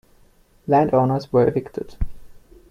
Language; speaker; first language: English; non-native, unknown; German